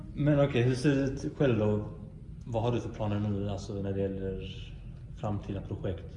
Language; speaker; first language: Swedish; native; Swedish